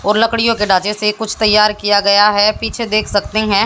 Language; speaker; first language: Hindi; native; Hindi